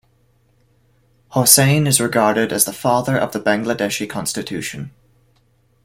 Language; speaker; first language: English; native; English